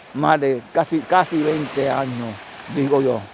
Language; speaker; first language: Spanish; native; Spanish